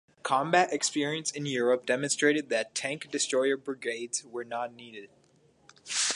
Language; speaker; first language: English; native; English